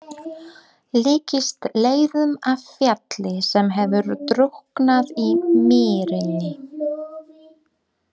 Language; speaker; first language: Icelandic; non-native, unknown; Polish